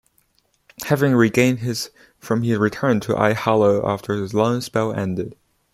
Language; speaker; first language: English; non-native, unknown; Chinese